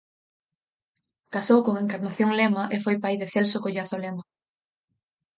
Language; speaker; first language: Galician; native; Galician